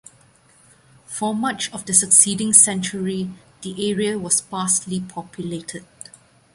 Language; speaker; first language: English; non-native, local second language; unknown